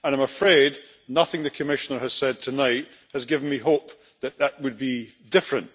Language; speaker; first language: English; native; English